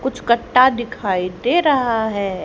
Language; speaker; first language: Hindi; native; Hindi